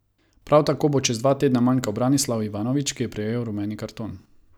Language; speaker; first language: Slovenian; non-native, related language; Croatian